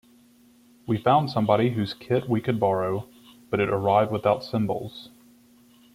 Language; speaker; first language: English; native; English